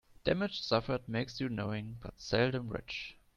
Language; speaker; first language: English; non-native, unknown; German